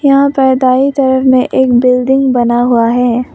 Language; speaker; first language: Hindi; non-native, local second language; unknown